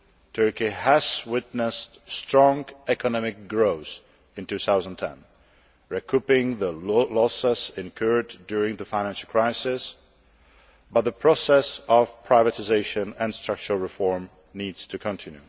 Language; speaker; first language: English; non-native, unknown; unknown